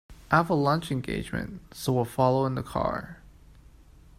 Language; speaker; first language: English; non-native, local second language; Cantonese